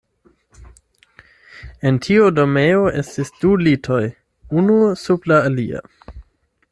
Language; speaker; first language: Esperanto; non-native, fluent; German